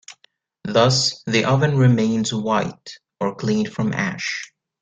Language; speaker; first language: English; native; English